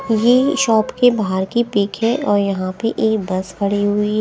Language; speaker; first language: Hindi; non-native, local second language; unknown